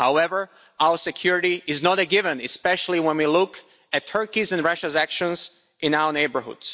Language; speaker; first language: English; non-native, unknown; Slovak